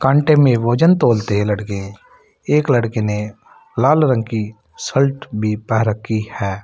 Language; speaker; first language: Hindi; native; Hindi